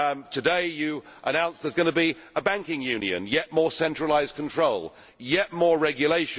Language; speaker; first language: English; native; English